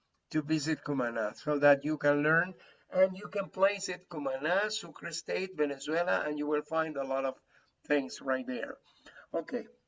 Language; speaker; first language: English; non-native, fluent; Spanish